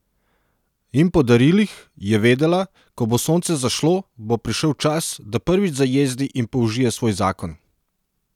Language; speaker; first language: Slovenian; non-native, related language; Serbian